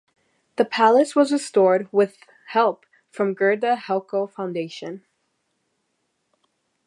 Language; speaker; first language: English; native; English